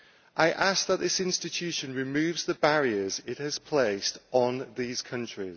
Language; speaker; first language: English; native; English